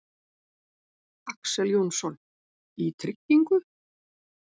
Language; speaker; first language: Icelandic; native; Icelandic